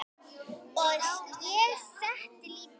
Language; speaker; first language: Icelandic; native; Icelandic